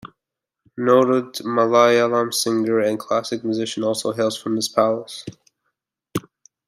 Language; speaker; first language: English; native; English